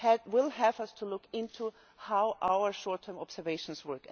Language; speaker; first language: English; non-native, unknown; German